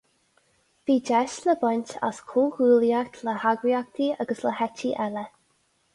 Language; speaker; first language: Irish; non-native, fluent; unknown